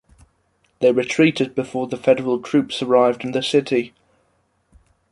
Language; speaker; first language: English; non-native, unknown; German